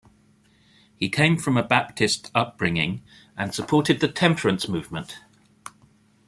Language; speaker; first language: English; native; English